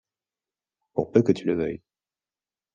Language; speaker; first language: French; native; French